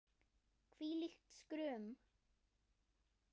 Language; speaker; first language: Icelandic; non-native, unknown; German